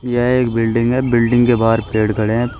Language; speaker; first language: Hindi; native; Hindi